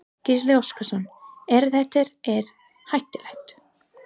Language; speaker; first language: Icelandic; non-native, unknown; English